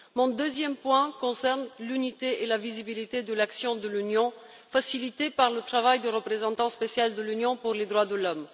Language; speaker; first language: French; non-native, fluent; Bulgarian